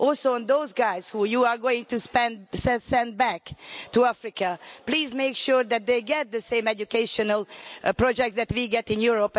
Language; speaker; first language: English; non-native, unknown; Hungarian